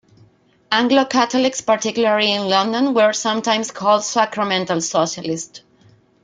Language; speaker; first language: English; non-native, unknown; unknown